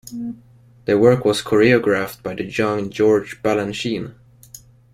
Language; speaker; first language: English; non-native, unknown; Swedish